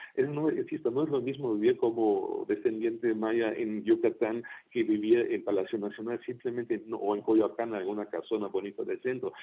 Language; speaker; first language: Spanish; non-native, fluent; German